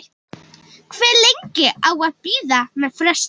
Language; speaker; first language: Icelandic; native; Icelandic